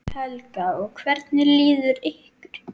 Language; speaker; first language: Icelandic; native; Icelandic